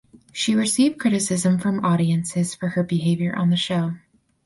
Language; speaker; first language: English; native; English